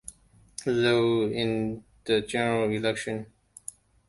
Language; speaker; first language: English; non-native, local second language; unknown